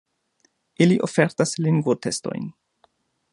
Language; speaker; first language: Esperanto; non-native, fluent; German